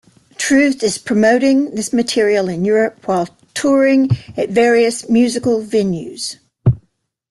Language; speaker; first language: English; native; English